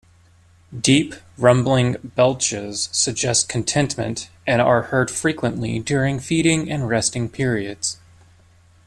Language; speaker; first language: English; native; English